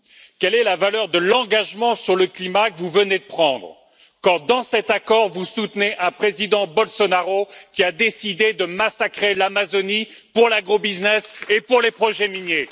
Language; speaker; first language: French; native; French